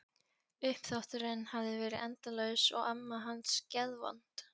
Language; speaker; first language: Icelandic; non-native, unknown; Polish